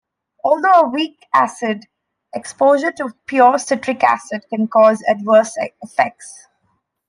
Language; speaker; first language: English; non-native, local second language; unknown